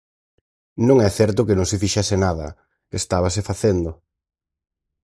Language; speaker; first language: Galician; native; Galician